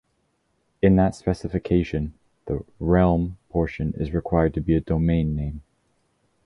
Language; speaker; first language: English; native; English